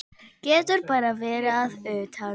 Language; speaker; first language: Icelandic; native; Icelandic